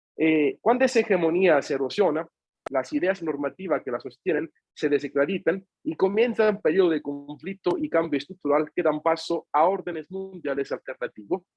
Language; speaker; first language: Spanish; non-native, fluent; Italian